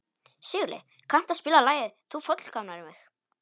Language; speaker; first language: Icelandic; non-native, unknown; Polish